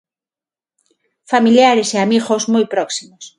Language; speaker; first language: Galician; non-native, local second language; Spanish